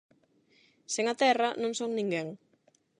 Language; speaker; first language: Galician; non-native, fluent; Spanish